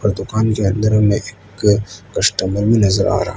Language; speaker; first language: Hindi; non-native, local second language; Gujarati